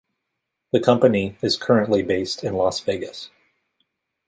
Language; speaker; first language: English; native; English